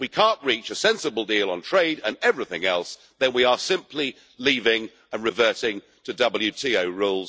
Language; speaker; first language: English; native; English